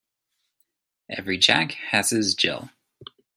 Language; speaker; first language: English; native; English